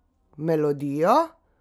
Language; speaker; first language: Slovenian; native; Slovenian